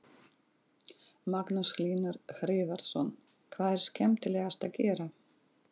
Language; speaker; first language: Icelandic; non-native, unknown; Russian